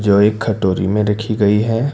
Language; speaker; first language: Hindi; non-native, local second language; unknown